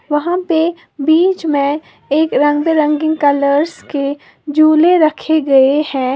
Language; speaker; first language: Hindi; native; Hindi